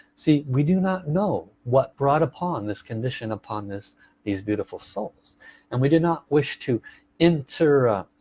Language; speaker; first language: English; native; English